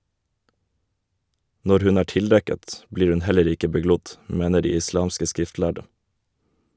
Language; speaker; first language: Norwegian; native; Norwegian